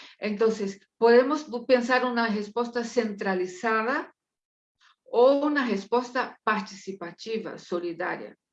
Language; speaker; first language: Spanish; non-native, related language; Portuguese